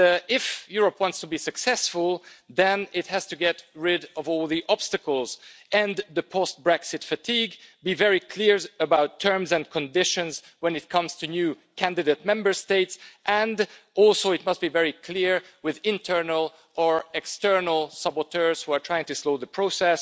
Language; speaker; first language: English; non-native, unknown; Hungarian